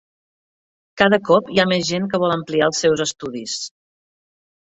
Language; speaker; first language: Catalan; native; Catalan